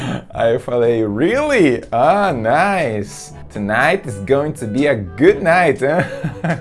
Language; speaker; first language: English; non-native, fluent; Portuguese